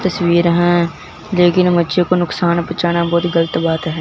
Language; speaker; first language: Hindi; non-native, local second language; Punjabi